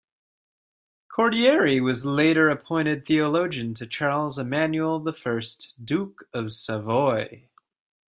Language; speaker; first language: English; native; English